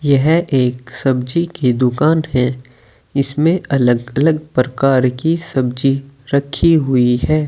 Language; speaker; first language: Hindi; native; Hindi